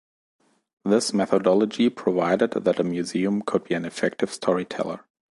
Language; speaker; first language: English; non-native, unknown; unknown